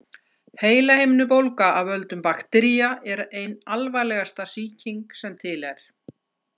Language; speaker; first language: Icelandic; native; Icelandic